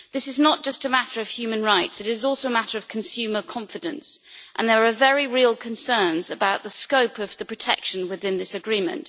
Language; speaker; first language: English; native; English